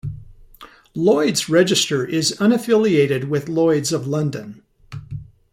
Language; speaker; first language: English; native; English